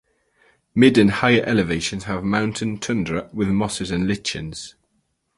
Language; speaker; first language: English; native; English